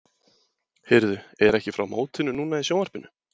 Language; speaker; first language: Icelandic; native; Icelandic